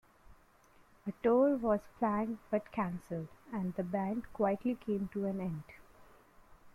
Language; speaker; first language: English; non-native, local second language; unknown